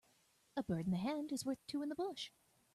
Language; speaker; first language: English; native; English